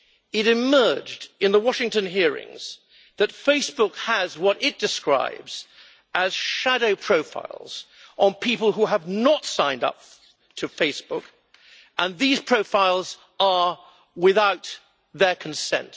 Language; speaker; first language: English; native; English